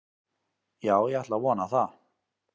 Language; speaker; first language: Icelandic; native; Icelandic